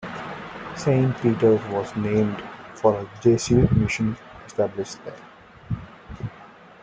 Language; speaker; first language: English; non-native, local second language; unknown